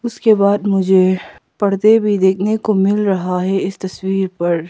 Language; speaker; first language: Hindi; non-native, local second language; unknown